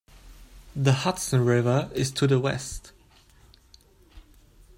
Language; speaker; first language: English; non-native, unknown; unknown